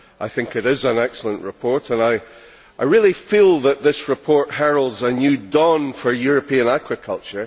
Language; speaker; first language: English; native; English